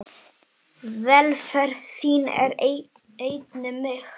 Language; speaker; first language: Icelandic; native; Icelandic